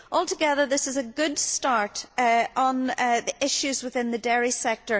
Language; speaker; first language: English; native; English